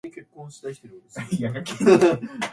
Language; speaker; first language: English; non-native, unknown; Japanese